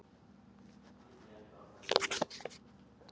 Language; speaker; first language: Icelandic; non-native, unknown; Kurdish